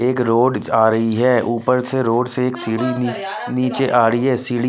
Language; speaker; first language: Hindi; native; Hindi